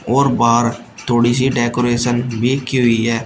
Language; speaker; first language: Hindi; native; Hindi